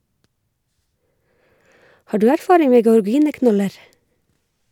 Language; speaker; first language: Norwegian; native; Norwegian